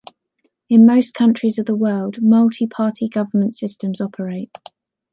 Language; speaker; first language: English; native; English